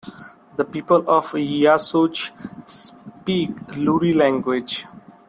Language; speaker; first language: English; non-native, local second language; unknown